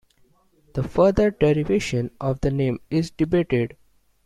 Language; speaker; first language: English; non-native, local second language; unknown